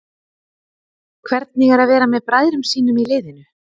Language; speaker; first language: Icelandic; native; Icelandic